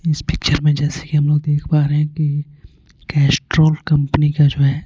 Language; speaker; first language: Hindi; non-native, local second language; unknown